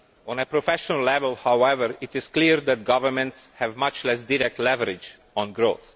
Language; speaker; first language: English; non-native, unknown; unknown